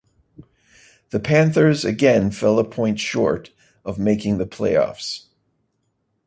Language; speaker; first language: English; native; English